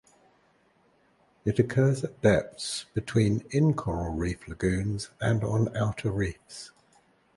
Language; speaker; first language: English; native; English